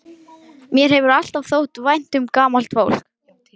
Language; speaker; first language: Icelandic; non-native, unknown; Lithuanian